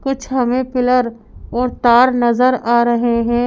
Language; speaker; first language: Hindi; native; Hindi